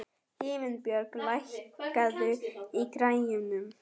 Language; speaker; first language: Icelandic; non-native, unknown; German